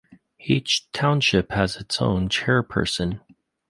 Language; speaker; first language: English; native; English